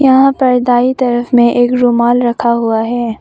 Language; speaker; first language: Hindi; non-native, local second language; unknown